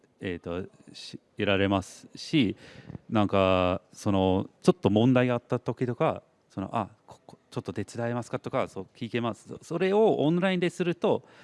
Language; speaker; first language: Japanese; non-native, fluent; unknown